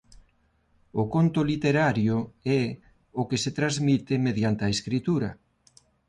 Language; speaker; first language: Galician; non-native, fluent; Spanish